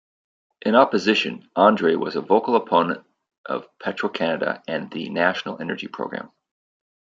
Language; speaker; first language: English; native; English